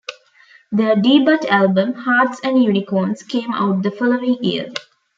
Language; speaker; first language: English; non-native, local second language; Tamil